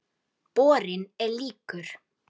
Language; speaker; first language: Icelandic; native; Icelandic